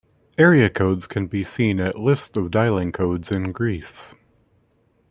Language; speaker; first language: English; native; English